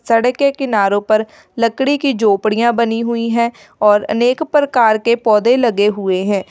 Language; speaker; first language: Hindi; native; Hindi